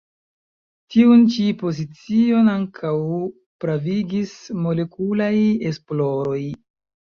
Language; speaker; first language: Esperanto; non-native, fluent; Chinese